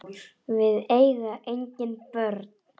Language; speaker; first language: Icelandic; non-native, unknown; Polish